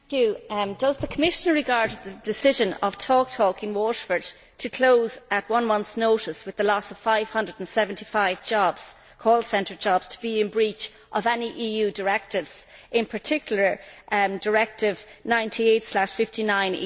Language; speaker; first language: English; native; English